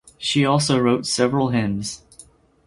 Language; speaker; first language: English; native; English